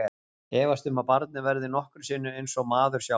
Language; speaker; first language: Icelandic; native; Icelandic